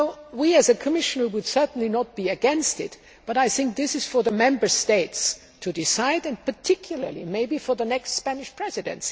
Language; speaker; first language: English; native; English